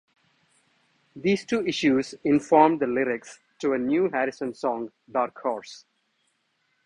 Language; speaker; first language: English; non-native, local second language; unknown